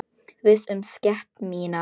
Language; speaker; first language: Icelandic; non-native, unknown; Polish